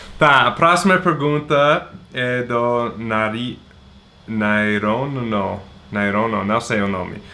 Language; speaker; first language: Portuguese; non-native, fluent; English